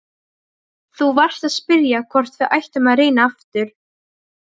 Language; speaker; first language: Icelandic; non-native, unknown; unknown